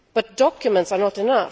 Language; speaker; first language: English; non-native, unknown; Swedish